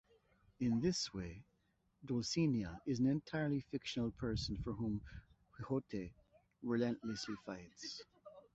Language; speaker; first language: English; native; English